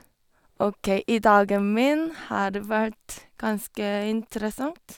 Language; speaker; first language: Norwegian; non-native, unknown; Korean